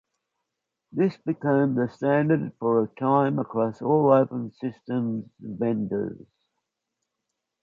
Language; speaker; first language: English; native; English